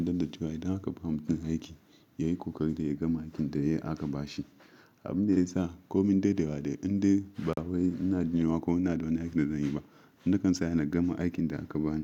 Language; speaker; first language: Hausa; non-native, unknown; Yoruba